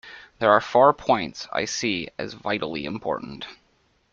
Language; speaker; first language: English; native; English